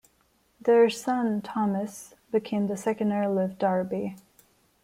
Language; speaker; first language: English; non-native, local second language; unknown